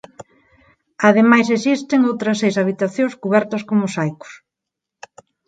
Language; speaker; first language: Galician; non-native, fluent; Spanish